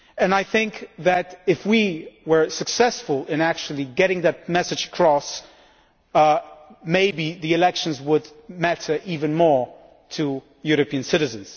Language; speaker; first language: English; non-native, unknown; Polish